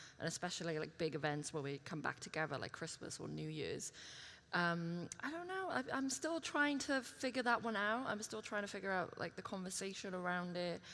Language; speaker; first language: English; early bilingual, other home language; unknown